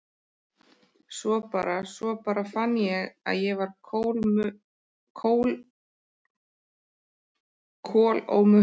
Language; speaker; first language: Icelandic; native; Icelandic